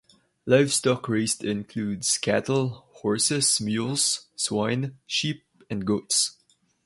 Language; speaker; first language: English; non-native, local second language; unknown